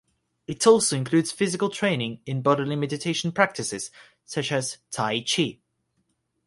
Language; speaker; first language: English; non-native, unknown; Russian